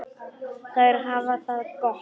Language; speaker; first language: Icelandic; non-native, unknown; Polish